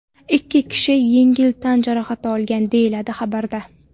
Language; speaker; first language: Uzbek; non-native, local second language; Kara-Kalpak